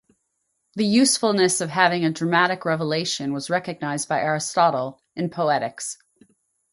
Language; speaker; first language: English; native; English